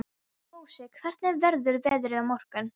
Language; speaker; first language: Icelandic; non-native, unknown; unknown